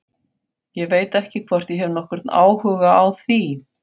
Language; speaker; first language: Icelandic; non-native, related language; Faroese